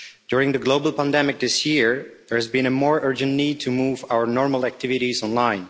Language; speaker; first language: English; non-native, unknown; Czech